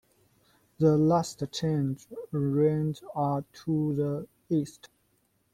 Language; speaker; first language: English; non-native, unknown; Chinese